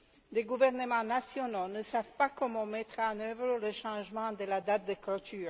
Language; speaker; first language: French; non-native, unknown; Slovak